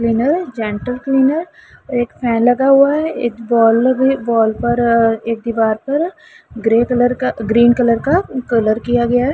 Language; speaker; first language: Hindi; non-native, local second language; Punjabi